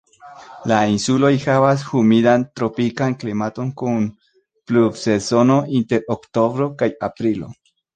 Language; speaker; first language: Esperanto; non-native, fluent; Spanish